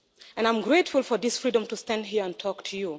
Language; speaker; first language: English; non-native, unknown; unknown